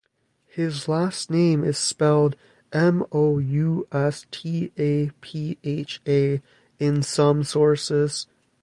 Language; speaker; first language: English; native; English